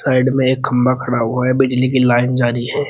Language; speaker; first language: Hindi; native; Hindi